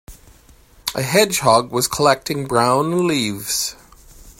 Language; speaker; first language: English; native; English